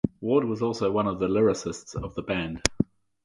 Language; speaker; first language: English; native; English